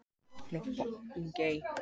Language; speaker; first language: Icelandic; native; Icelandic